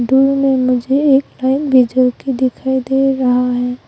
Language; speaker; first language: Hindi; early bilingual, other home language; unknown